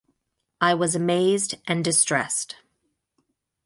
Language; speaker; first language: English; native; English